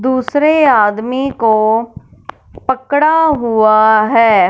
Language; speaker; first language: Hindi; non-native, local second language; Punjabi